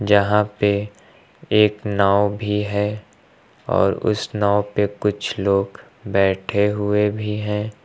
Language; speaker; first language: Hindi; native; Hindi